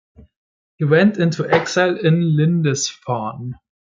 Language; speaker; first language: English; native; English